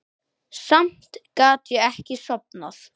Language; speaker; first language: Icelandic; native; Icelandic